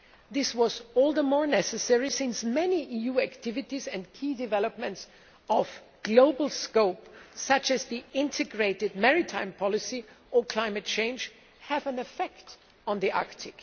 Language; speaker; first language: English; non-native, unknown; German